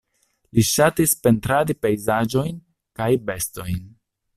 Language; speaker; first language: Esperanto; non-native, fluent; Italian